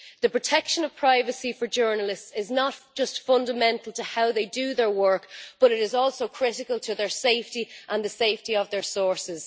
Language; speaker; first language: English; native; English